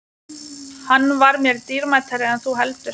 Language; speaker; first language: Icelandic; non-native, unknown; Lithuanian